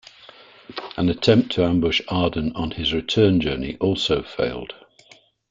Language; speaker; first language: English; native; English